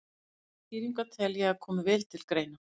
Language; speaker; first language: Icelandic; native; Icelandic